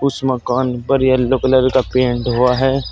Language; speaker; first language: Hindi; native; Hindi